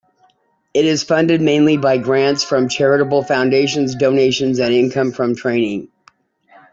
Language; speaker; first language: English; native; English